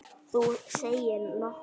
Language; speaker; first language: Icelandic; native; Icelandic